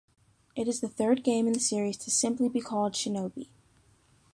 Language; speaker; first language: English; native; English